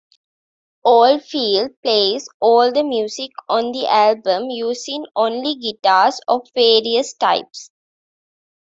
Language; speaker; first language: English; non-native, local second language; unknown